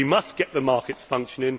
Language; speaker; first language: English; native; English